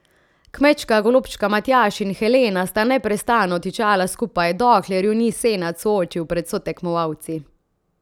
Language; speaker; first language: Slovenian; native; Slovenian